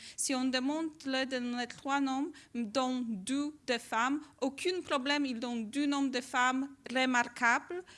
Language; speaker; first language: French; non-native, fluent; Polish